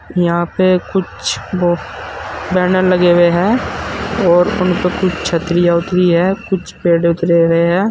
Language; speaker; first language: Hindi; native; Hindi